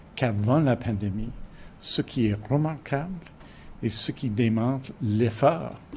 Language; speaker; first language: French; non-native, fluent; English